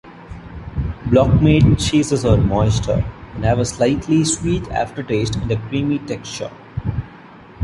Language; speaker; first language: English; non-native, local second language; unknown